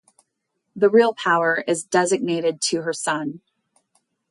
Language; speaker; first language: English; native; English